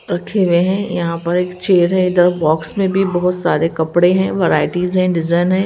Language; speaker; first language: Hindi; native; Hindi